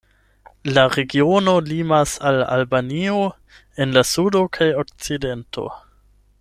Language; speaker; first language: Esperanto; non-native, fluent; German